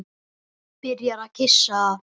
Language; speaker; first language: Icelandic; native; Icelandic